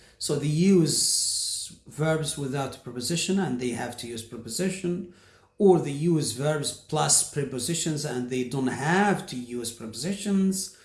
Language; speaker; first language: English; non-native, fluent; Arabic